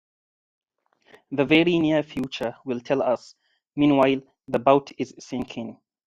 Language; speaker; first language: English; non-native, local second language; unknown